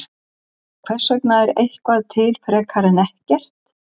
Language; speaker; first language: Icelandic; native; Icelandic